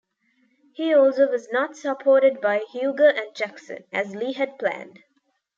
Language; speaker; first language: English; non-native, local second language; Tamil